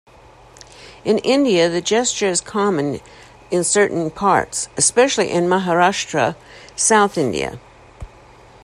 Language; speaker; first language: English; native; English